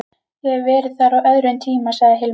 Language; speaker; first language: Icelandic; native; Icelandic